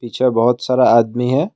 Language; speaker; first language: Hindi; non-native, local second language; Assamese